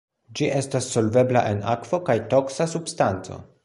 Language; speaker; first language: Esperanto; non-native, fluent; Polish